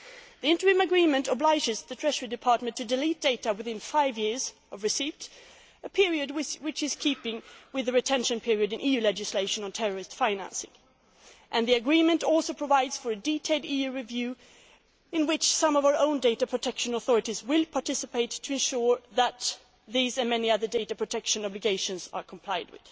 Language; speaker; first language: English; non-native, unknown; Swedish